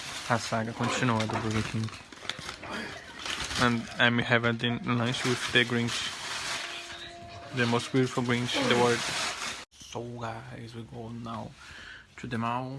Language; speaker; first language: English; non-native, learner; Portuguese